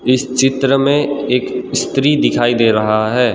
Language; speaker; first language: Hindi; non-native, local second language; Gujarati